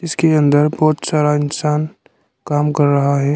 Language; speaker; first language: Hindi; non-native, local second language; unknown